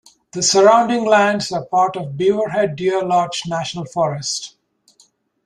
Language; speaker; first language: English; native; English